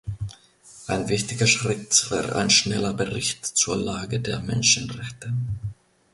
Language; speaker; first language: German; non-native, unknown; Finnish